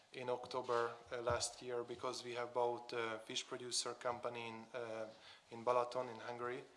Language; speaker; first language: English; non-native, fluent; Hungarian